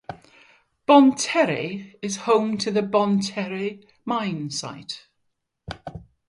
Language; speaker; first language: English; native; English